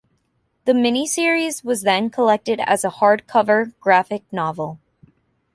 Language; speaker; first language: English; native; English